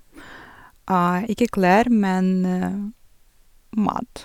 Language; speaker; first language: Norwegian; non-native, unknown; Russian